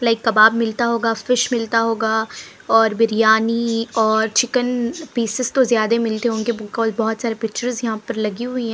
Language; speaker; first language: Hindi; non-native, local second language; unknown